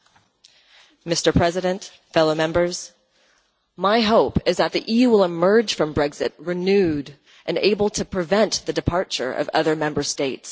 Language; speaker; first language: English; non-native, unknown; Dutch